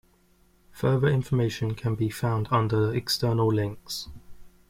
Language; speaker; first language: English; native; English